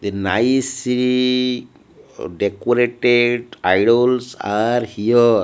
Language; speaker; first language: English; non-native, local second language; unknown